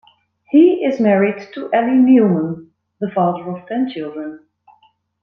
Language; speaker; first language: English; non-native, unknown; Dutch